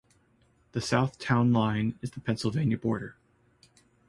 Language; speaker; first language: English; native; English